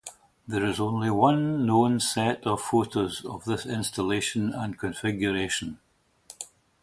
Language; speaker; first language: English; native; English